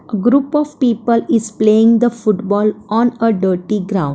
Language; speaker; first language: English; non-native, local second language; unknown